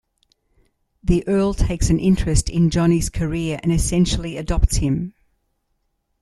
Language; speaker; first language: English; native; English